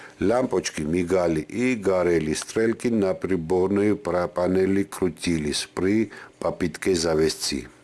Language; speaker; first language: Russian; non-native, local second language; Georgian